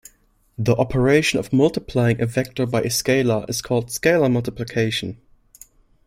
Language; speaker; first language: English; non-native, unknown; German